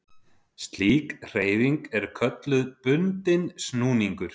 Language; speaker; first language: Icelandic; native; Icelandic